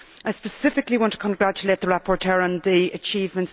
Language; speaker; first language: English; native; English